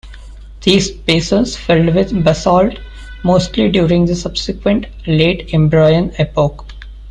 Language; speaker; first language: English; non-native, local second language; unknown